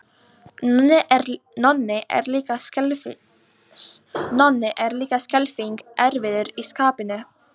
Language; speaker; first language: Icelandic; non-native, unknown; Polish